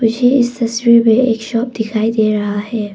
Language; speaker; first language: Hindi; non-native, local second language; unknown